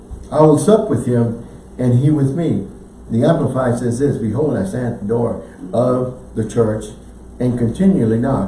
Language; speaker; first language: English; native; English